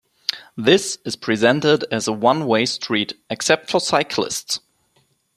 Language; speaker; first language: English; non-native, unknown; German